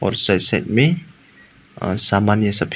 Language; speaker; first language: Hindi; non-native, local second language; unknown